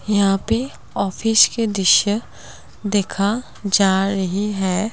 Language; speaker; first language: Hindi; non-native, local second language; Assamese